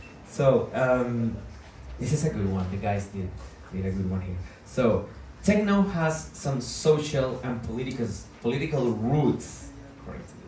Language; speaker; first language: English; non-native, fluent; Spanish